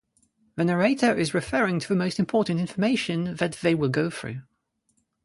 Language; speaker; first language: English; non-native, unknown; French